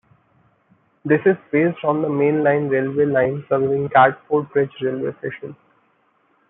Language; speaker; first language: English; non-native, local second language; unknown